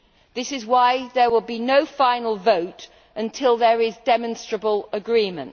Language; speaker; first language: English; native; English